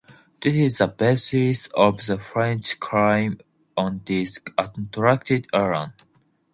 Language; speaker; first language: English; non-native, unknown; Japanese